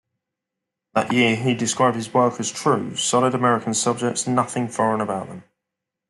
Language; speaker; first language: English; native; English